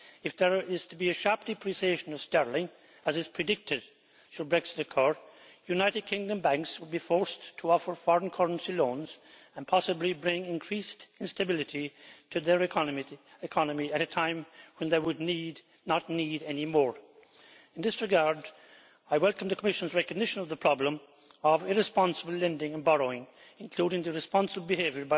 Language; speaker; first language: English; native; English